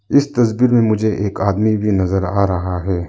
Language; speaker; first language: Hindi; non-native, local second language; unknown